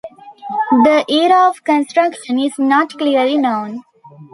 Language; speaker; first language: English; non-native, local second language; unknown